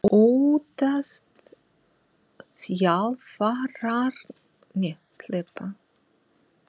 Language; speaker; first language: Icelandic; non-native, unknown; Russian